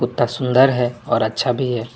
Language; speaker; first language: Hindi; non-native, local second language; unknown